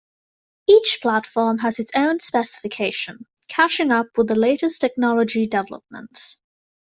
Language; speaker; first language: English; native; English